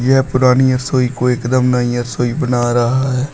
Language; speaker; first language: Hindi; native; Hindi